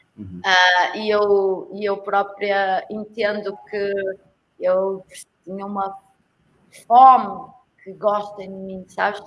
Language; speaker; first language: Portuguese; native; Portuguese